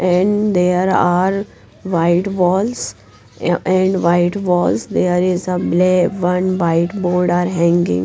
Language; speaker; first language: English; non-native, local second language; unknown